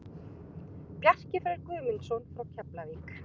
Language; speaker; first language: Icelandic; native; Icelandic